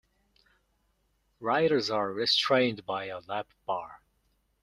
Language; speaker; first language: English; non-native, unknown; Mongolian